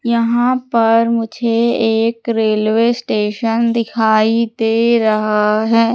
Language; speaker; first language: Hindi; native; Hindi